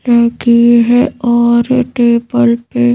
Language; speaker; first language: Hindi; native; Hindi